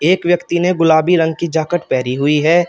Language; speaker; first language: Hindi; native; Hindi